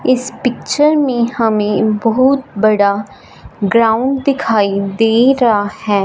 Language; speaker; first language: Hindi; non-native, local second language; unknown